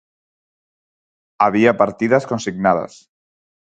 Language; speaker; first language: Galician; non-native, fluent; Spanish